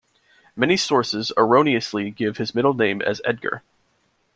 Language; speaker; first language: English; native; English